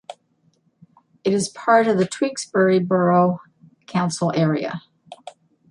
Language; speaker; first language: English; native; English